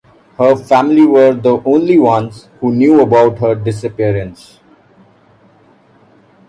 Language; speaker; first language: English; non-native, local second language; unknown